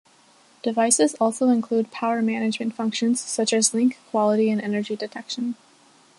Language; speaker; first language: English; native; English